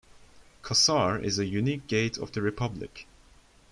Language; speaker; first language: English; non-native, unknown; Turkish